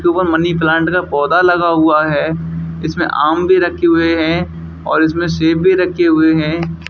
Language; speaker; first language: Hindi; native; Hindi